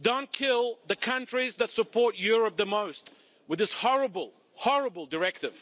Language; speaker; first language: English; non-native, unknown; Lithuanian